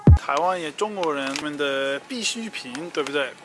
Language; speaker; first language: Chinese; non-native, learner; English